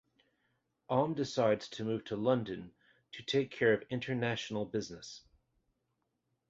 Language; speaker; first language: English; native; English